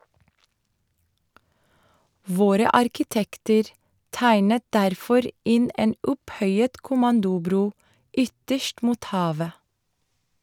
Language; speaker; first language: Norwegian; non-native, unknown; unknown